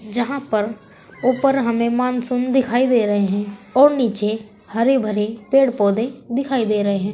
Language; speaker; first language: Hindi; native; Hindi